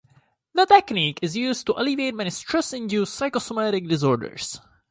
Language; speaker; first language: English; non-native, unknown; Czech